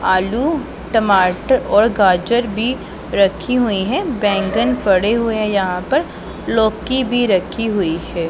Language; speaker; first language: Hindi; non-native, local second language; Punjabi